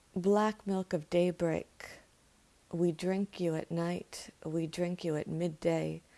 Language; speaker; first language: English; native; English